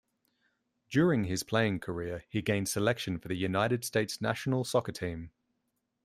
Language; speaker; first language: English; native; English